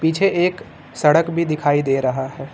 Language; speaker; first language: Hindi; native; Hindi